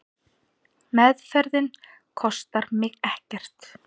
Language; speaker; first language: Icelandic; native; Icelandic